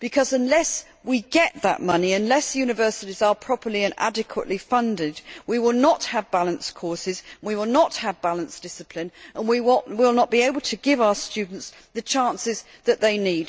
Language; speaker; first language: English; native; English